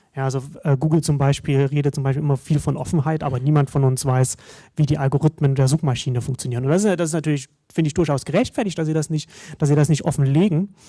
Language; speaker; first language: German; native; German